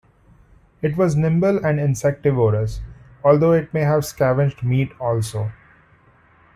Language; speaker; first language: English; non-native, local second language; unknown